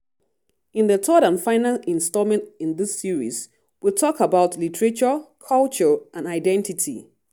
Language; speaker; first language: English; non-native, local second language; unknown